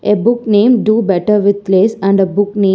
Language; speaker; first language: English; non-native, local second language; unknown